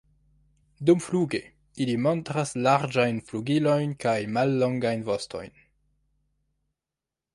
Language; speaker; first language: Esperanto; non-native, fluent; French